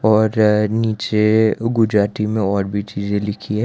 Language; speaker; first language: Hindi; non-native, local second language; Gujarati